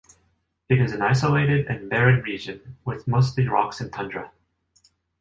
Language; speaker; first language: English; non-native, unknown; Japanese